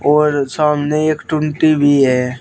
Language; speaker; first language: Hindi; native; Hindi